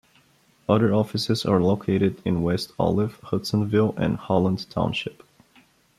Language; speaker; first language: English; non-native, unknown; Bulgarian